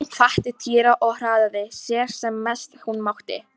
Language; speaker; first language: Icelandic; non-native, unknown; Polish